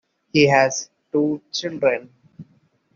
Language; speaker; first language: English; non-native, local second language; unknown